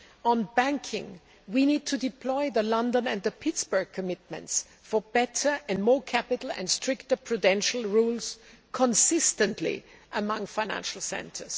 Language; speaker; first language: English; non-native, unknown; German